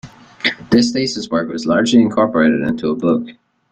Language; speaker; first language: English; native; English